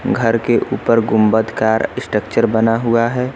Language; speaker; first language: Hindi; native; Hindi